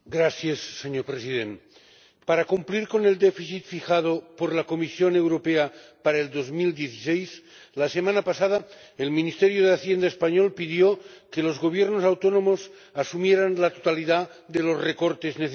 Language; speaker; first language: Spanish; non-native, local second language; Catalan